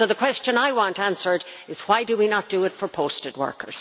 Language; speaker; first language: English; native; English